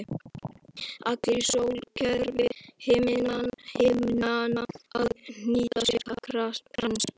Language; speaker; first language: Icelandic; native; Icelandic